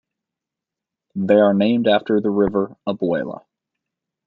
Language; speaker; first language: English; native; English